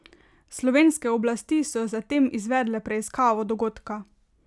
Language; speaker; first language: Slovenian; native; Slovenian